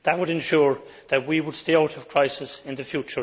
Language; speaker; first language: English; native; English